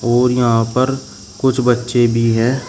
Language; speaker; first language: Hindi; native; Hindi